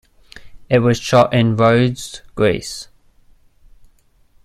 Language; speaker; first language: English; native; English